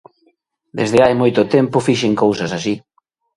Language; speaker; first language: Galician; native; Galician